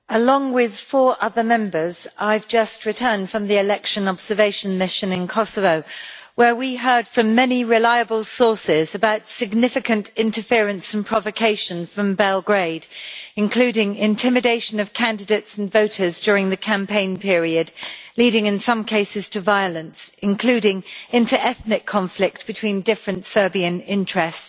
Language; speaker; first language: English; native; English